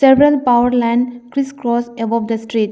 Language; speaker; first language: English; non-native, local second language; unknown